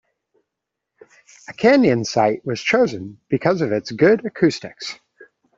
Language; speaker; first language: English; native; English